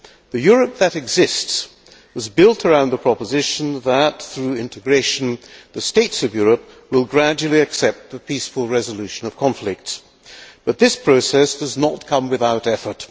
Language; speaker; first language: English; non-native, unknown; Hungarian